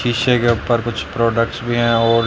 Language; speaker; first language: Hindi; native; Hindi